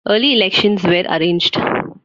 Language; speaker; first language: English; non-native, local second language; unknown